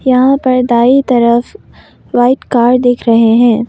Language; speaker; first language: Hindi; non-native, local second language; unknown